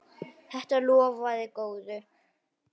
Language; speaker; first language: Icelandic; native; Icelandic